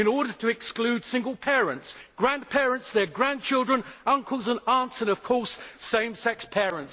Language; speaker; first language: English; native; English